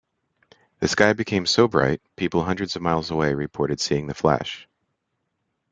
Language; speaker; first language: English; native; English